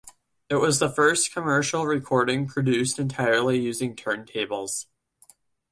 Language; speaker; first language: English; native; English